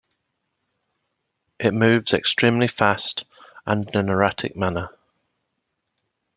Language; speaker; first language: English; native; English